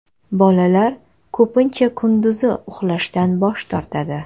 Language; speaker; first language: Uzbek; non-native, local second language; Kazakh